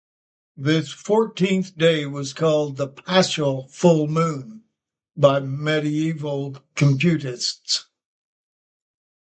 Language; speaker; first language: English; native; English